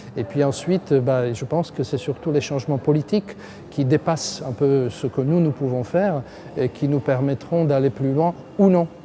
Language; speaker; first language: French; non-native, fluent; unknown